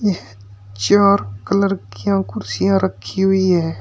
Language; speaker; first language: Hindi; native; Hindi